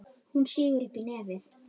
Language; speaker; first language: Icelandic; native; Icelandic